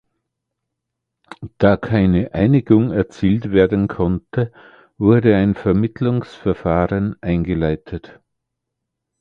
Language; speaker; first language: German; native; German